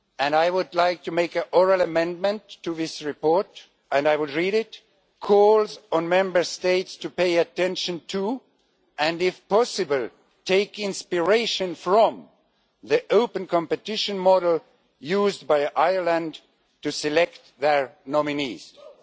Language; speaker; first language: English; non-native, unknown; Estonian